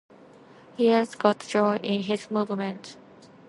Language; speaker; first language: English; non-native, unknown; Japanese